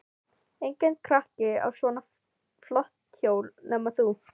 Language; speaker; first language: Icelandic; non-native, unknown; Filipino